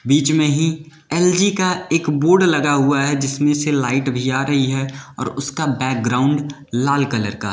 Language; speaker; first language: Hindi; native; Hindi